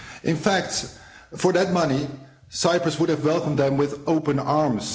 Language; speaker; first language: English; non-native, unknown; Dutch